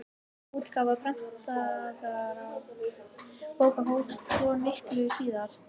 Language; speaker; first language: Icelandic; native; Icelandic